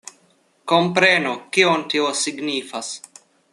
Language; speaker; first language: Esperanto; non-native, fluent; Russian